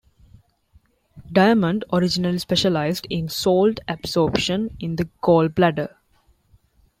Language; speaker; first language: English; non-native, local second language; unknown